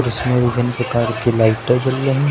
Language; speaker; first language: Hindi; native; Hindi